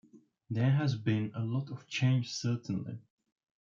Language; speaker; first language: English; non-native, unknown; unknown